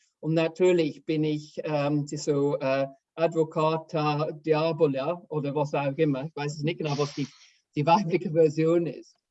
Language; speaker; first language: German; non-native, fluent; English